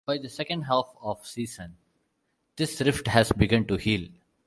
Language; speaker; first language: English; non-native, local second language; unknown